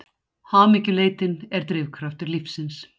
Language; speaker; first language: Icelandic; native; Icelandic